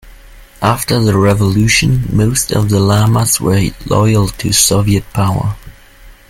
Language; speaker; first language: English; non-native, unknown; German